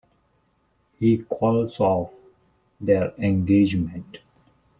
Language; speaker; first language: English; non-native, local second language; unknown